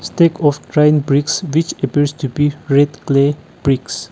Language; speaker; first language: English; non-native, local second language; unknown